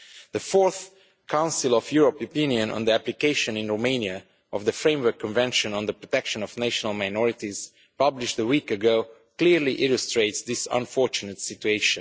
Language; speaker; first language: English; non-native, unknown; Romanian